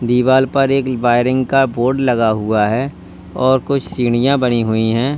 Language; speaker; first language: Hindi; native; Hindi